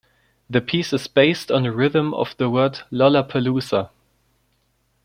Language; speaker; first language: English; non-native, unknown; German